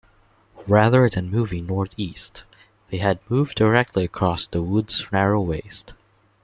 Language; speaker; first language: English; non-native, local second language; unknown